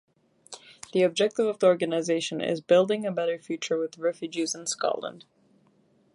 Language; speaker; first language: English; non-native, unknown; Turkish